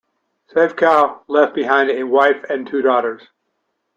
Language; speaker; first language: English; native; English